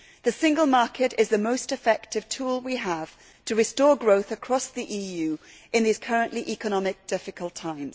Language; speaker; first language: English; native; English